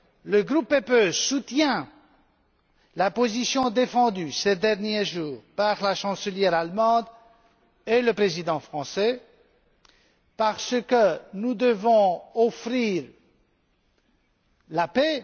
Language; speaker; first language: French; non-native, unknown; Romanian